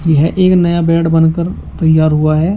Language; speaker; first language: Hindi; native; Hindi